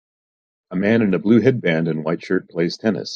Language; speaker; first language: English; native; English